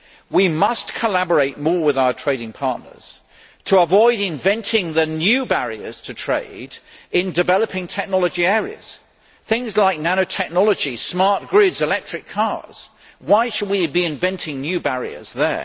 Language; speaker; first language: English; native; English